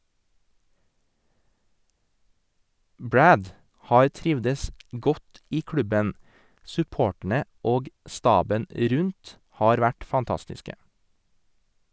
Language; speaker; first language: Norwegian; native; Norwegian